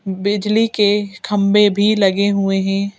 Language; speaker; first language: Hindi; native; Hindi